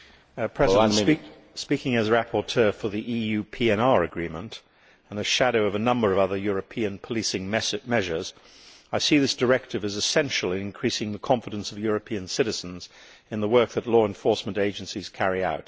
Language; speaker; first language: English; native; English